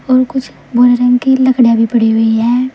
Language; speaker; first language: Hindi; native; Hindi